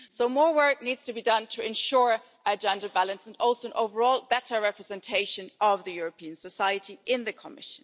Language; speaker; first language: English; non-native, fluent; German